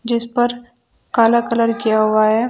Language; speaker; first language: Hindi; native; Hindi